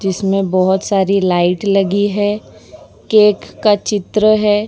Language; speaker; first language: Hindi; non-native, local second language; Gujarati